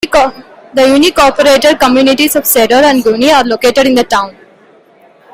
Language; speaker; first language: English; non-native, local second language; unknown